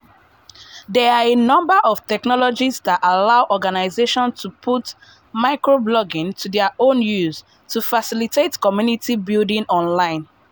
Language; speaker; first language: English; non-native, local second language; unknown